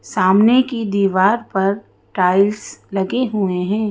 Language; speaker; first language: Hindi; native; Hindi